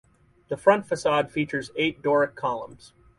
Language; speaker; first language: English; native; English